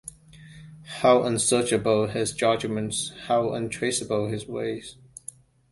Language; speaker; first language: English; non-native, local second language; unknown